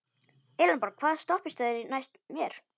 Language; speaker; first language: Icelandic; non-native, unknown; Polish